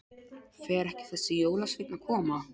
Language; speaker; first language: Icelandic; non-native, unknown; Polish